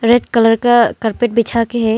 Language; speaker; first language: Hindi; non-native, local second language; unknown